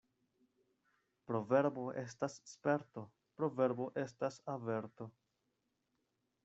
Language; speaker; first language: Esperanto; non-native, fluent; Spanish